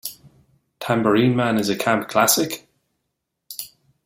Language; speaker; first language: English; native; English